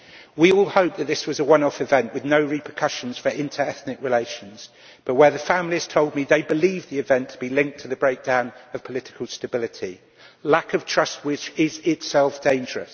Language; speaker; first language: English; native; English